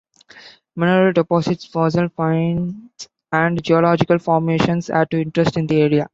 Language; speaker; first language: English; non-native, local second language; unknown